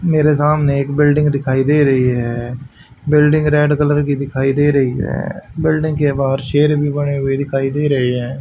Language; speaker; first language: Hindi; native; Hindi